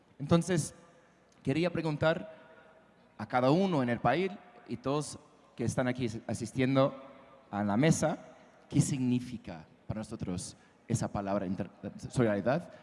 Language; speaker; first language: Spanish; non-native, fluent; English